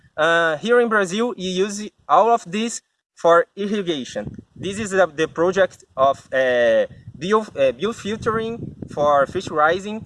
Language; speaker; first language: English; non-native, learner; Portuguese